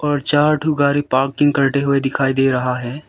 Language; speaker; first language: Hindi; early bilingual, other home language; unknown